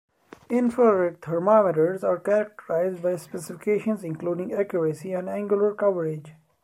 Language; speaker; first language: English; non-native, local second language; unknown